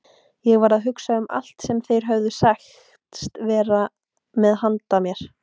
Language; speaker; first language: Icelandic; native; Icelandic